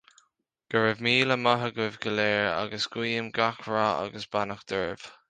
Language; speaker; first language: Irish; native; Irish